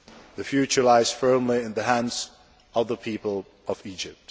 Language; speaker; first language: English; non-native, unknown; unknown